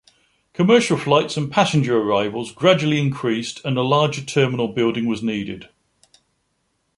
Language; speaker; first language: English; native; English